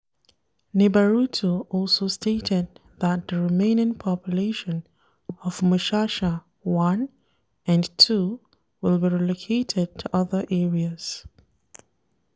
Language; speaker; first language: English; non-native, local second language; Hausa